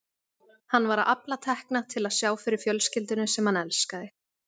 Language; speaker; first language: Icelandic; native; Icelandic